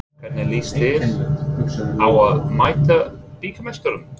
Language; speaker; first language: Icelandic; non-native, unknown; English